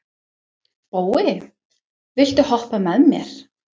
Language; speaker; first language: Icelandic; non-native, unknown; English